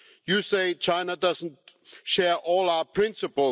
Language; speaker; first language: English; non-native, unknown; German